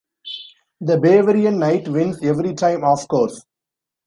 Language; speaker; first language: English; non-native, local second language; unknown